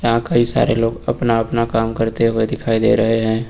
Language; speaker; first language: Hindi; native; Hindi